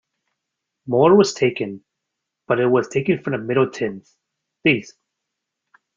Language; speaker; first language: English; native; English